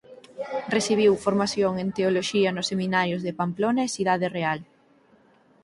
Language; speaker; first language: Galician; native; Galician